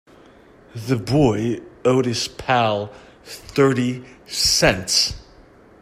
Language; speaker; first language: English; native; English